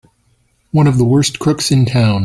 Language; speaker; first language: English; native; English